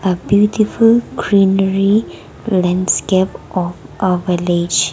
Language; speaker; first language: English; non-native, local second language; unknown